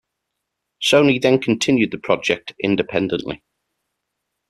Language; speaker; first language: English; native; English